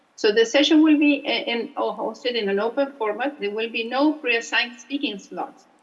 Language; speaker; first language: English; non-native, fluent; Spanish